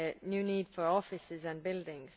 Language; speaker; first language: English; non-native, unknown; Estonian